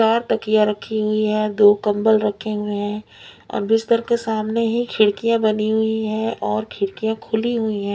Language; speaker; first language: Hindi; non-native, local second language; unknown